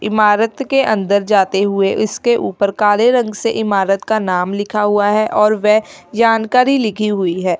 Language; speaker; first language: Hindi; native; Hindi